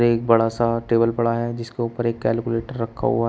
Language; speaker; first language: Hindi; native; Hindi